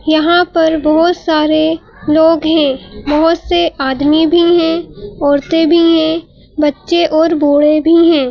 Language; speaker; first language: Hindi; native; Hindi